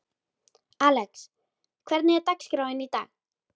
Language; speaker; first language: Icelandic; native; Icelandic